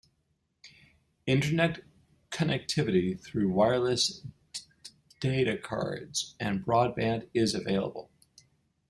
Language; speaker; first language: English; native; English